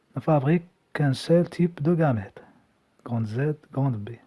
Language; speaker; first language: French; non-native, local second language; Arabic